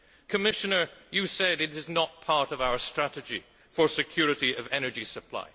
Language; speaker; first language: English; native; English